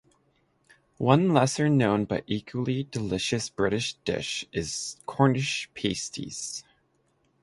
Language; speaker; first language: English; native; English